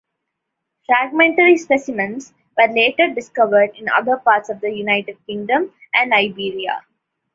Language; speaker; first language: English; non-native, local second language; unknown